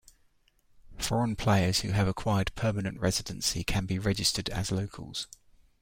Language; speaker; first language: English; native; English